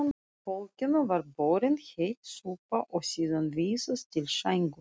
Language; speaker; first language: Icelandic; non-native, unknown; Russian